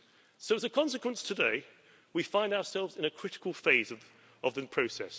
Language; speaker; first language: English; native; English